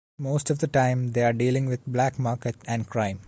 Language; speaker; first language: English; non-native, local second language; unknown